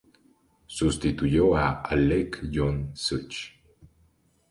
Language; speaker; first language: Spanish; native; Spanish